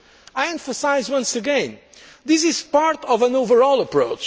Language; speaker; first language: English; non-native, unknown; Portuguese